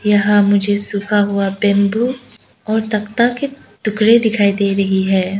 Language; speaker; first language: Hindi; non-native, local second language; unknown